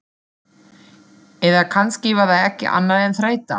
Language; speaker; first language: Icelandic; non-native, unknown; German